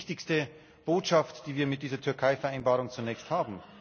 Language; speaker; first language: German; native; German